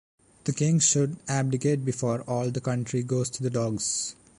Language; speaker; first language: English; non-native, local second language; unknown